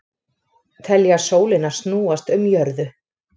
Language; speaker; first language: Icelandic; native; Icelandic